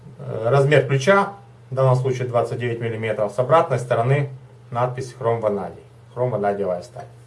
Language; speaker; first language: Russian; native; Russian